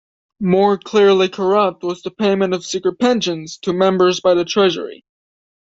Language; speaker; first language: English; native; English